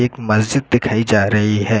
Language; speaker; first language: Hindi; native; Hindi